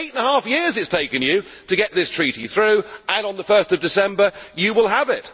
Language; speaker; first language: English; native; English